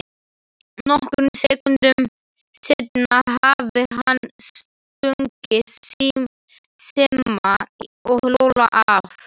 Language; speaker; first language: Icelandic; non-native, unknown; Slovak